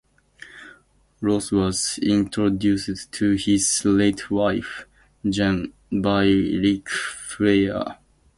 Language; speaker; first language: English; native; English